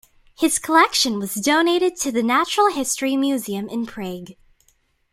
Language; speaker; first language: English; native; English